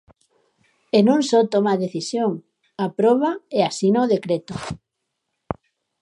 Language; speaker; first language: Galician; native; Galician